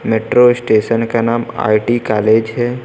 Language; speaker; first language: Hindi; native; Hindi